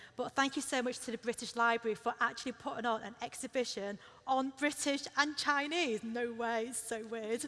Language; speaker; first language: English; early bilingual, other home language; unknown